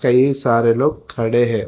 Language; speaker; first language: Hindi; non-native, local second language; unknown